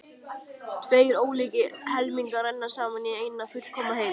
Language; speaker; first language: Icelandic; native; Icelandic